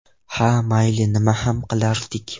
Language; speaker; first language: Uzbek; non-native, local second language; Russian